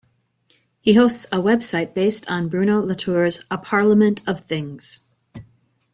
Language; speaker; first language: English; native; English